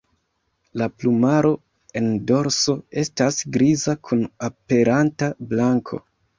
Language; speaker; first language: Esperanto; non-native, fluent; Kinyarwanda